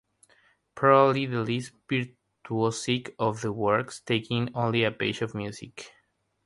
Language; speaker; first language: English; non-native, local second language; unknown